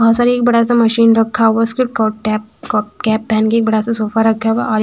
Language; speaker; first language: Hindi; non-native, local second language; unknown